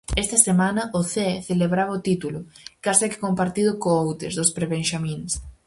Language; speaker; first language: Galician; native; Galician